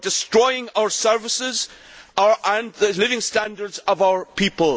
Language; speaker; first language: English; native; English